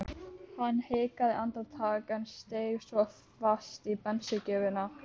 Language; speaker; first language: Icelandic; native; Icelandic